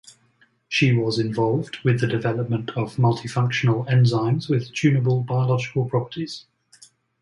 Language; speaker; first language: English; native; English